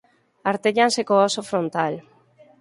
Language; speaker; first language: Galician; native; Galician